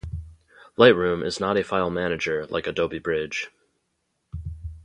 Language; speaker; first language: English; native; English